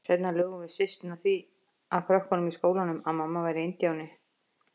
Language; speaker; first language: Icelandic; native; Icelandic